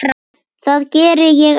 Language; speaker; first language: Icelandic; native; Icelandic